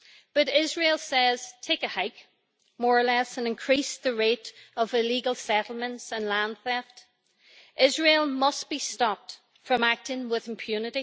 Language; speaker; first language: English; native; English